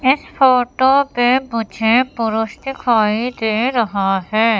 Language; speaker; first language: Hindi; native; Hindi